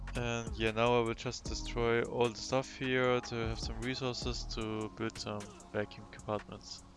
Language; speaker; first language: English; non-native, fluent; German